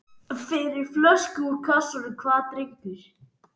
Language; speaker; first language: Icelandic; native; Icelandic